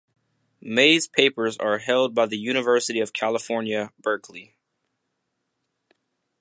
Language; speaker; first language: English; native; English